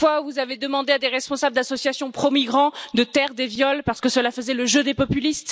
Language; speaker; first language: French; native; French